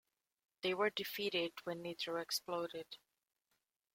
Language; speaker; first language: English; native; English